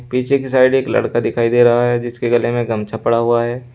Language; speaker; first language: Hindi; native; Hindi